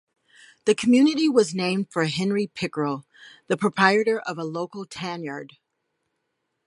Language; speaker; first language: English; native; English